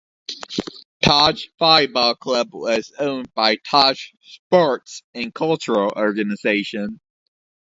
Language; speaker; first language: English; native; English